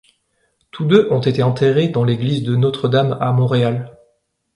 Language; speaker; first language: French; native; French